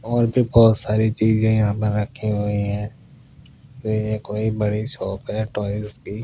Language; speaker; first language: Hindi; non-native, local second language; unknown